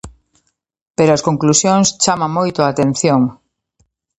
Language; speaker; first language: Galician; native; Galician